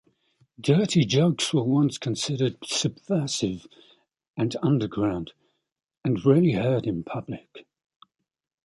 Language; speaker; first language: English; native; English